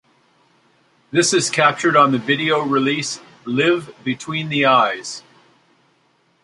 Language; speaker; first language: English; native; English